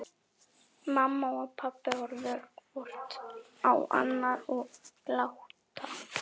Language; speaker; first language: Icelandic; non-native, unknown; German